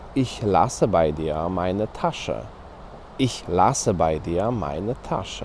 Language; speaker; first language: German; non-native, fluent; Polish